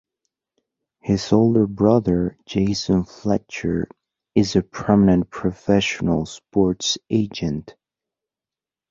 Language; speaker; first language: English; non-native, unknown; Spanish